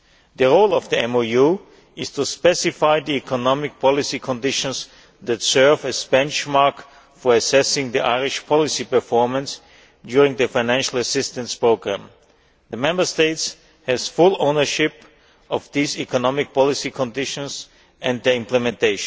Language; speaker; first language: English; non-native, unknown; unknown